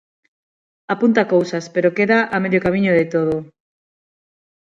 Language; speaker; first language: Galician; non-native, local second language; Spanish